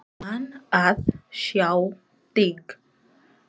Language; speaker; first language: Icelandic; non-native, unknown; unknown